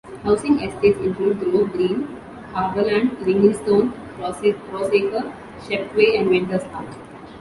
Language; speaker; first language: English; non-native, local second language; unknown